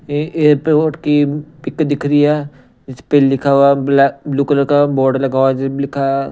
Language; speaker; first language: Hindi; non-native, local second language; Punjabi